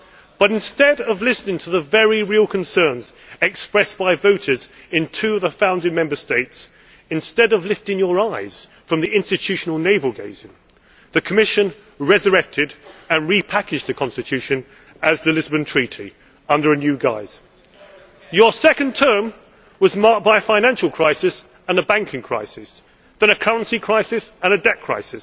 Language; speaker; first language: English; native; English